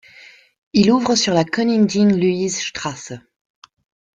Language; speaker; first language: French; non-native, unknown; Spanish